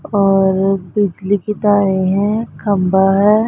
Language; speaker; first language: Hindi; non-native, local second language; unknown